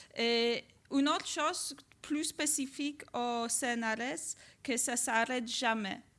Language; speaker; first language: French; non-native, fluent; Polish